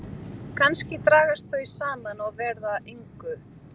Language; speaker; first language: Icelandic; non-native, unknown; Portuguese